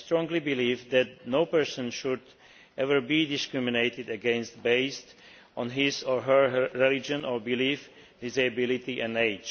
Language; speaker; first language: English; non-native, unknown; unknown